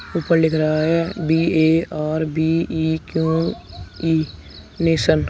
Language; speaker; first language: Hindi; native; Hindi